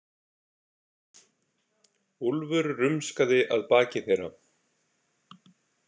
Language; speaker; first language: Icelandic; native; Icelandic